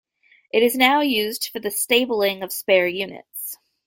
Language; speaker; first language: English; native; English